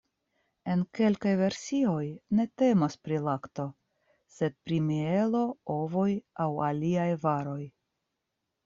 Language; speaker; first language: Esperanto; non-native, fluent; Russian